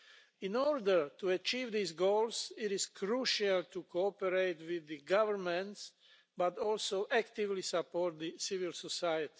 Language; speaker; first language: English; non-native, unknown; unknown